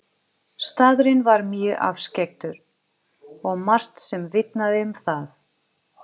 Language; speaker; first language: Icelandic; non-native, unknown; Portuguese